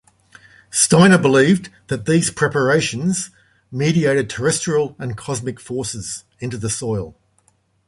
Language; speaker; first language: English; native; English